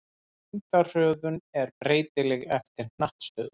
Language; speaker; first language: Icelandic; native; Icelandic